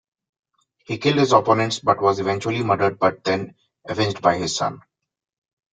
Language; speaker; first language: English; non-native, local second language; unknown